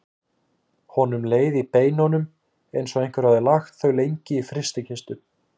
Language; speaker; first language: Icelandic; native; Icelandic